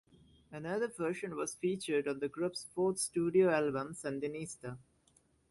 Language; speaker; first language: English; native; English